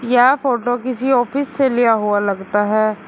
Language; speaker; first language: Hindi; native; Hindi